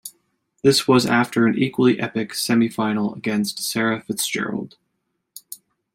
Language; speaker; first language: English; native; English